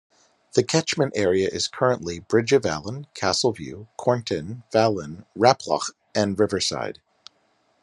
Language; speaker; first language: English; native; English